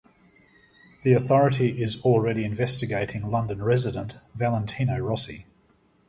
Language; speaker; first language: English; native; English